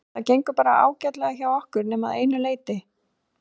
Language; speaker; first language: Icelandic; native; Icelandic